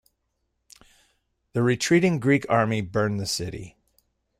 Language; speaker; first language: English; native; English